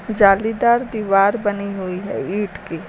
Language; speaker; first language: Hindi; native; Hindi